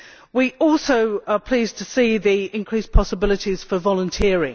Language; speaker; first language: English; native; English